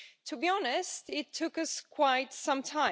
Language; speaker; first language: English; non-native, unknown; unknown